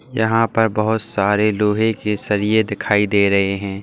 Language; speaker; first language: Hindi; native; Hindi